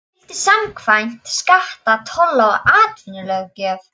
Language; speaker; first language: Icelandic; non-native, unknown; Polish